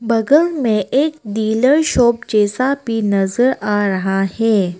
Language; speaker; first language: Hindi; non-native, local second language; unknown